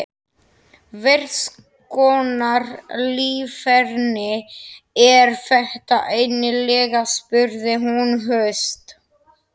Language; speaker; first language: Icelandic; non-native, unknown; Slovak